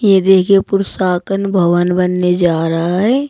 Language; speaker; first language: Hindi; native; Hindi